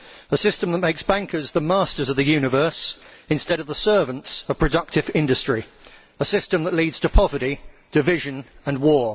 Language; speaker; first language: English; native; English